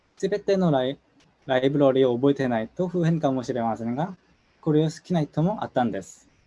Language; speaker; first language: Japanese; non-native, fluent; Korean